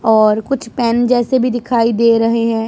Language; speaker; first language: Hindi; non-native, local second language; Punjabi